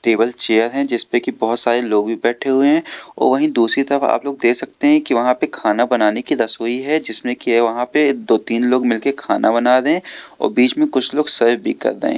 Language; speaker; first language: Hindi; native; Hindi